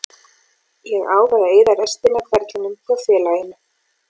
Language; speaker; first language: Icelandic; native; Icelandic